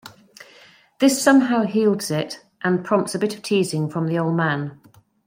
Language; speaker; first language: English; native; English